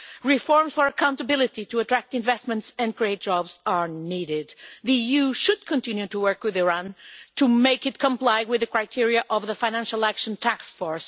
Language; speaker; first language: English; non-native, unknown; Portuguese